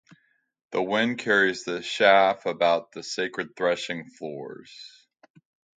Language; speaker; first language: English; native; English